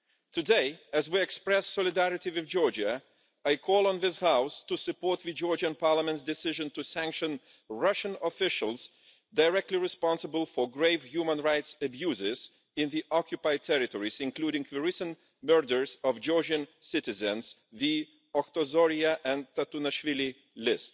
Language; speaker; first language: English; non-native, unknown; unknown